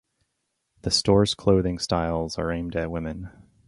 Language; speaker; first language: English; native; English